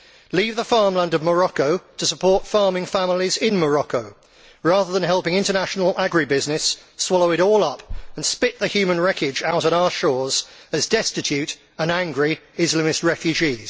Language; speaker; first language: English; native; English